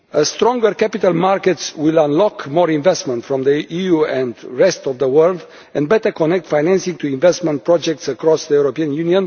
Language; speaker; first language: English; non-native, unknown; Romanian